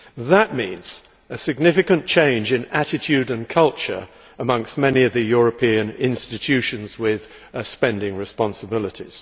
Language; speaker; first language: English; native; English